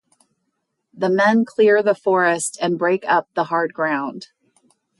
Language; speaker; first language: English; native; English